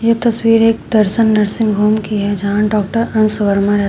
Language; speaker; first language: Hindi; native; Hindi